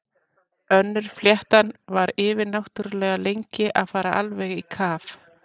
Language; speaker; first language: Icelandic; native; Icelandic